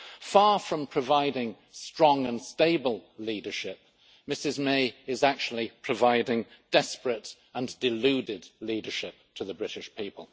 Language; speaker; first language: English; native; English